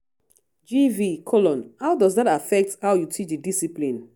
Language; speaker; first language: English; non-native, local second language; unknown